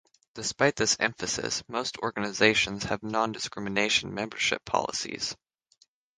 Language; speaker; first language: English; native; English